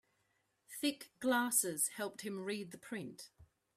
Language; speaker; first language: English; native; English